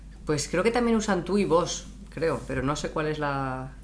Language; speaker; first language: Spanish; native; Spanish